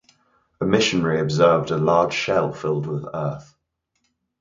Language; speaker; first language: English; native; English